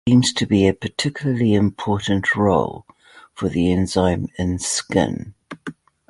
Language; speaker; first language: English; native; English